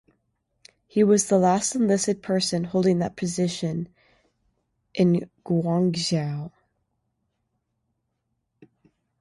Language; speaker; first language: English; native; English